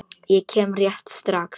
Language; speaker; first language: Icelandic; non-native, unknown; Polish